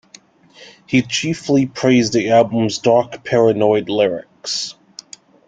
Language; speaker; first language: English; native; English